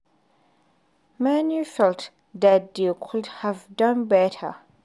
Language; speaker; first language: English; non-native, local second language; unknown